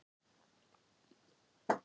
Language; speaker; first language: Icelandic; non-native, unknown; Thai